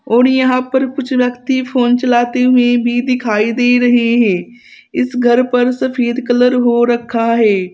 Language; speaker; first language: Hindi; native; Hindi